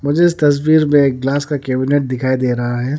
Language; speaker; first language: Hindi; non-native, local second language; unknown